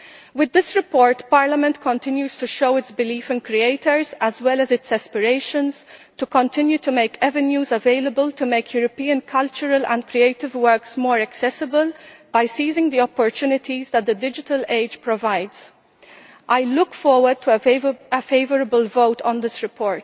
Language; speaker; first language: English; non-native, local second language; Maltese